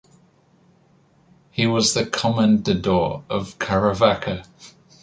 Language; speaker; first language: English; native; English